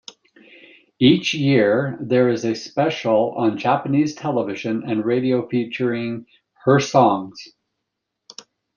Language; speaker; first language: English; native; English